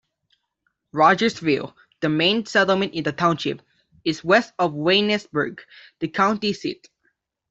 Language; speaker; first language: English; non-native, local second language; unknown